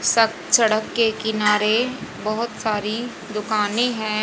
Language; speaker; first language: Hindi; native; Hindi